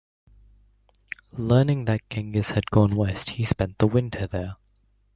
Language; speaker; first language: English; native; English